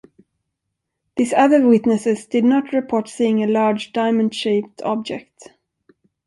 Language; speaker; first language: English; non-native, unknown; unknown